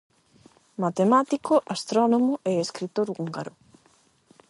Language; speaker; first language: Galician; non-native, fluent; Spanish